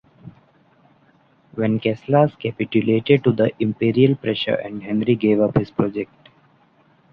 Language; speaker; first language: English; non-native, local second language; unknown